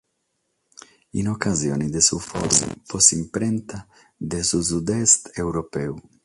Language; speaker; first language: Sardinian; non-native, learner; Catalan